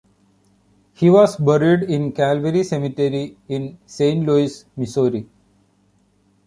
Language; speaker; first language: English; non-native, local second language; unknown